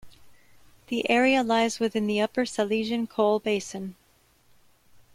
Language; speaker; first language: English; native; English